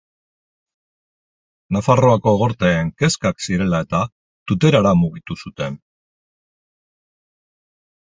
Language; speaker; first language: Basque; non-native, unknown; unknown